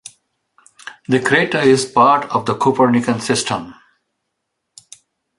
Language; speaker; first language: English; non-native, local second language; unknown